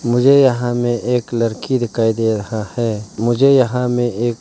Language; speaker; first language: Hindi; non-native, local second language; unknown